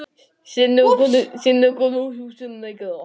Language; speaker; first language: Icelandic; non-native, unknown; Japanese